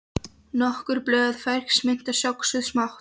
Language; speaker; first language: Icelandic; non-native, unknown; Polish